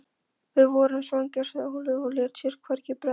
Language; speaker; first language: Icelandic; non-native, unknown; Polish